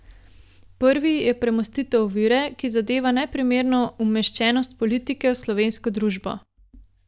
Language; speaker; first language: Slovenian; native; Slovenian